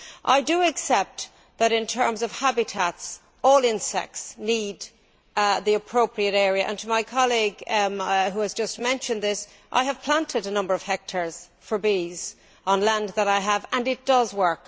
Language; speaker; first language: English; native; English